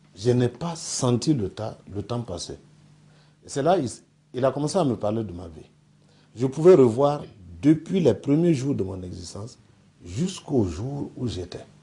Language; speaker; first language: French; non-native, local second language; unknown